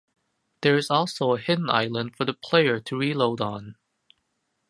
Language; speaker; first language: English; non-native, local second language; Cantonese